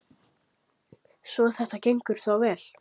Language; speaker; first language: Icelandic; native; Icelandic